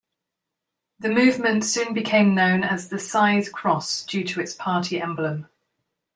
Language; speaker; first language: English; native; English